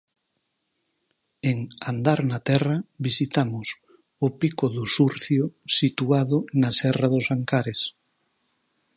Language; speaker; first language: Galician; native; Galician